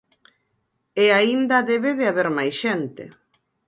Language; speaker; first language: Galician; native; Galician